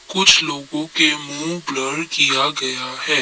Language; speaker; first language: Hindi; non-native, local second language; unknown